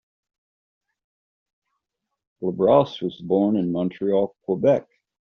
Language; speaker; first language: English; native; English